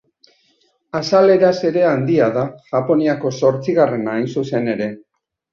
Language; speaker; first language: Basque; native; Basque